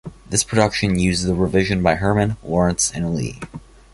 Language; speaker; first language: English; native; English